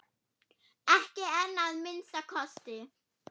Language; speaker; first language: Icelandic; non-native, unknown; German